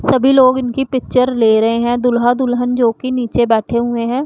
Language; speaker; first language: Hindi; non-native, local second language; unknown